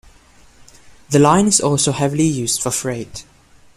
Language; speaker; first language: English; non-native, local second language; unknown